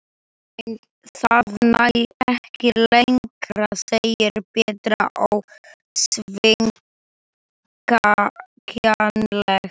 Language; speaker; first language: Icelandic; non-native, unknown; Slovak